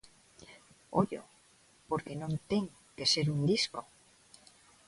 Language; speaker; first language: Galician; non-native, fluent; Spanish